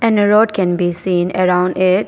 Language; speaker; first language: English; non-native, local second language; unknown